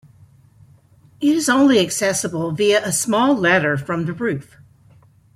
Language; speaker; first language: English; native; English